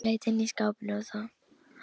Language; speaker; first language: Icelandic; non-native, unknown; Polish